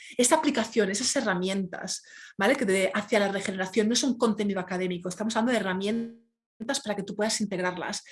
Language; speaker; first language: Spanish; native; Spanish